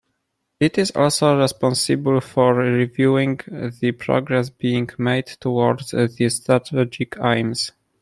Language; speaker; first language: English; non-native, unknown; Polish